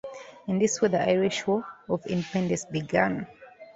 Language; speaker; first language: English; non-native, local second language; Ganda